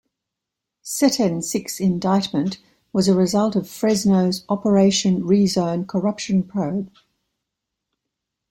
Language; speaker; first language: English; native; English